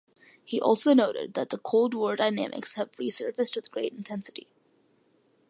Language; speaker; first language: English; early bilingual, other home language; Malayalam